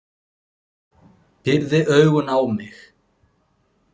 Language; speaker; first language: Icelandic; non-native, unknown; Turkish